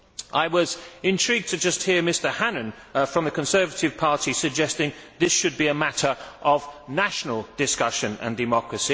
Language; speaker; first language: English; native; English